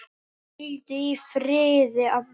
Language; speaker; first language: Icelandic; native; Icelandic